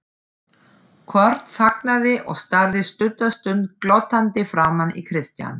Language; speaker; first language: Icelandic; non-native, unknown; German